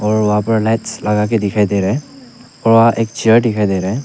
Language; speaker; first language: Hindi; early bilingual, other home language; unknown